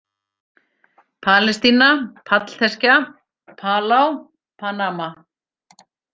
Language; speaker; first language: Icelandic; native; Icelandic